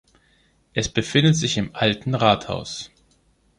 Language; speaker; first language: German; non-native, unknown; Greek